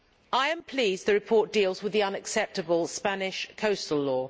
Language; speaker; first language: English; native; English